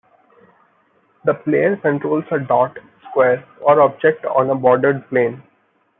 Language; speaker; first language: English; non-native, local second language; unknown